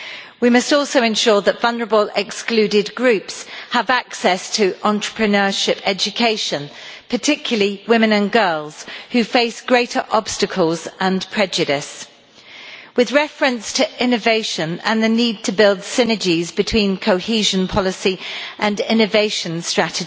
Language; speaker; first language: English; native; English